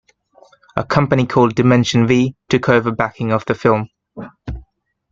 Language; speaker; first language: English; native; English